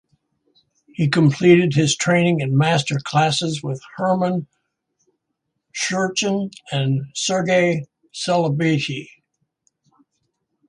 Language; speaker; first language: English; native; English